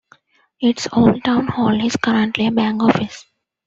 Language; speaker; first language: English; non-native, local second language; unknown